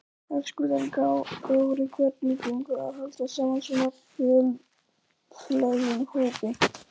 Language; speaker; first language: Icelandic; non-native, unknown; Polish